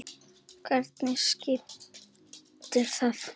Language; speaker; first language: Icelandic; native; Icelandic